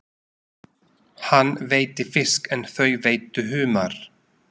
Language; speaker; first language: Icelandic; non-native, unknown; Slovak